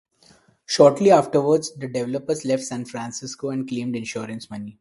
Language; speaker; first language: English; non-native, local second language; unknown